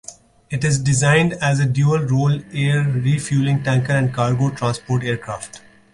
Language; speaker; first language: English; non-native, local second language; Urdu